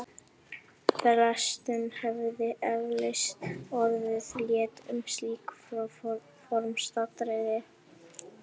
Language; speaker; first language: Icelandic; native; Icelandic